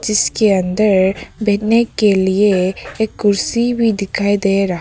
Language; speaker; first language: Hindi; non-native, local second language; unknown